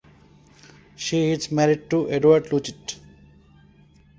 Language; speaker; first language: English; non-native, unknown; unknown